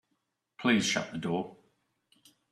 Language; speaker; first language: English; native; English